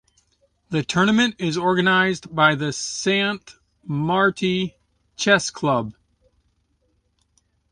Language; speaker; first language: English; native; English